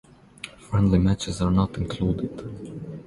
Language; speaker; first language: English; non-native, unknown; Croatian